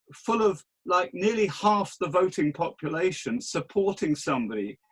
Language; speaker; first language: English; native; English